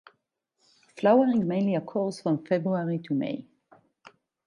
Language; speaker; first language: English; non-native, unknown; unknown